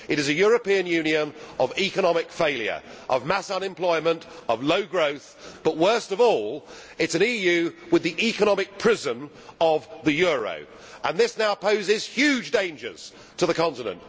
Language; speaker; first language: English; native; English